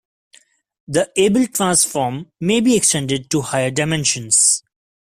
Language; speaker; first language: English; non-native, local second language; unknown